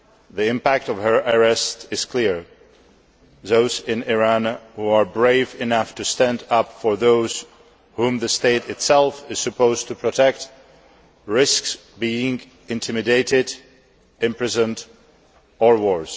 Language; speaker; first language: English; non-native, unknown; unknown